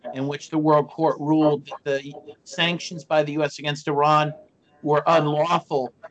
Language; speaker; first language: English; native; English